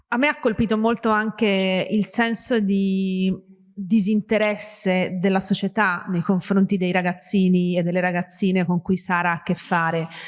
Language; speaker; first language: Italian; early bilingual, other home language; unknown